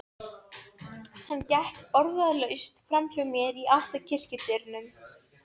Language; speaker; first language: Icelandic; non-native, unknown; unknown